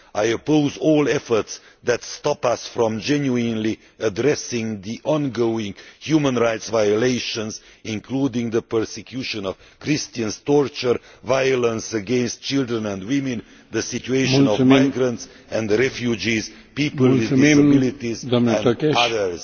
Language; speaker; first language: English; non-native, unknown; Hungarian